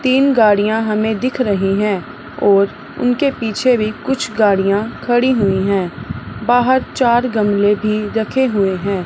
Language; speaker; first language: Hindi; non-native, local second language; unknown